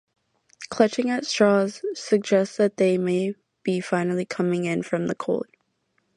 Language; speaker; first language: English; native; English